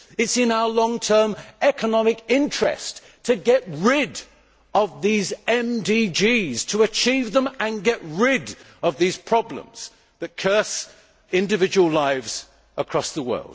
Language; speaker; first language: English; native; English